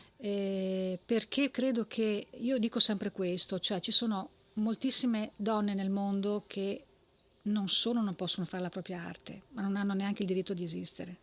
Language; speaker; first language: Italian; native; Italian